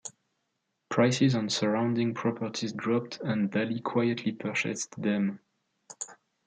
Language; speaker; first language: English; non-native, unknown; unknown